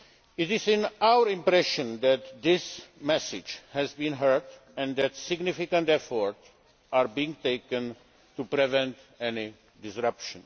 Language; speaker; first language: English; non-native, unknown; Czech